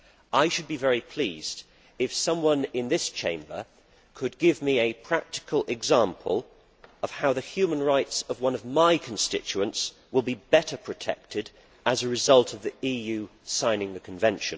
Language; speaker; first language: English; native; English